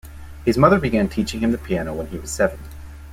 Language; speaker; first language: English; native; English